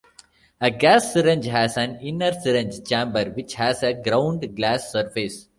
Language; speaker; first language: English; non-native, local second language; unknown